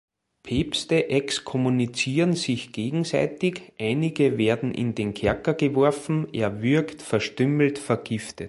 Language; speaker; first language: German; native; German